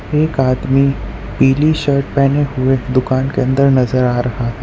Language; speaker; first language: Hindi; non-native, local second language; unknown